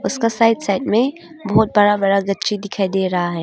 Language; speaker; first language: Hindi; non-native, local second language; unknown